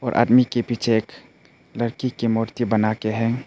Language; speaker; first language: Hindi; non-native, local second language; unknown